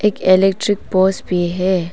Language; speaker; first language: Hindi; non-native, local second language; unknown